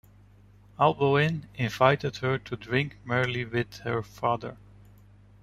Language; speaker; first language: English; non-native, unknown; Dutch